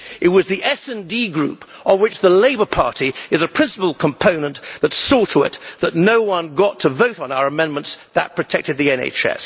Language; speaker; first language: English; native; English